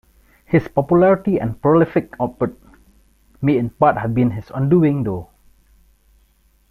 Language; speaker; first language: English; non-native, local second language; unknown